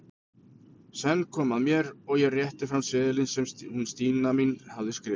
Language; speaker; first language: Icelandic; native; Icelandic